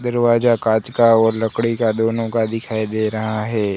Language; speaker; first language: Hindi; non-native, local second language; Gujarati